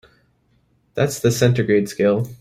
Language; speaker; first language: English; native; English